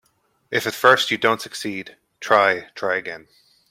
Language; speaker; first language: English; native; English